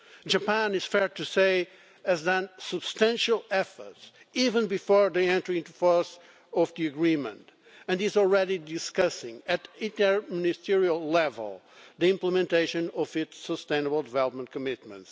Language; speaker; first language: English; non-native, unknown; Portuguese